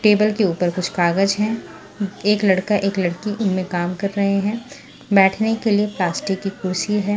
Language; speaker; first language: Hindi; non-native, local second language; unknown